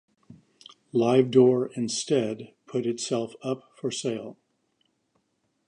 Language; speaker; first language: English; native; English